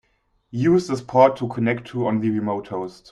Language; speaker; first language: English; non-native, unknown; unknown